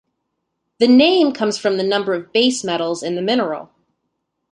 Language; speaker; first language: English; native; English